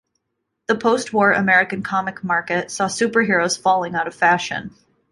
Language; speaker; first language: English; native; English